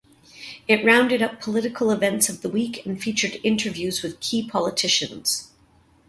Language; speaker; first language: English; native; English